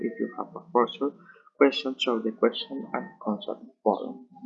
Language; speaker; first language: English; non-native, learner; Spanish